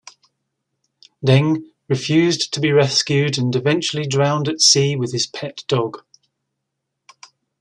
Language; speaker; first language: English; native; English